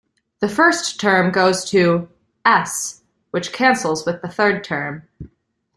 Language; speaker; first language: English; native; English